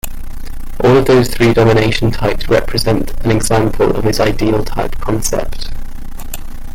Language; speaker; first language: English; native; English